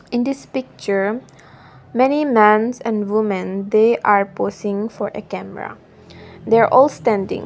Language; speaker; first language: English; non-native, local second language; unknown